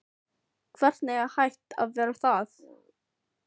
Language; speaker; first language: Icelandic; non-native, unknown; Filipino